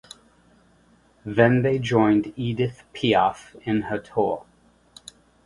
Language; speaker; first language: English; native; English